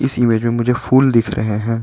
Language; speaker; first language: Hindi; non-native, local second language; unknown